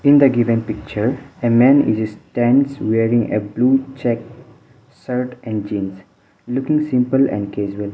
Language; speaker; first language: English; non-native, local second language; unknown